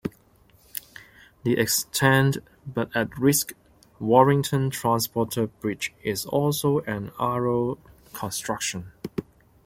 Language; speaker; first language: English; non-native, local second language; Cantonese